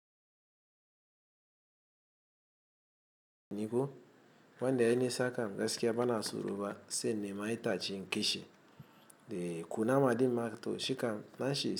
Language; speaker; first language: Hausa; non-native, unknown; Igbo